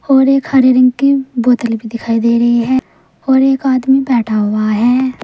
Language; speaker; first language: Hindi; native; Hindi